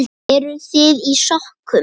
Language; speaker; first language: Icelandic; native; Icelandic